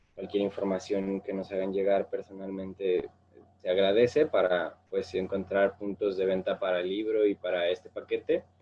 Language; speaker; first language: Spanish; native; Spanish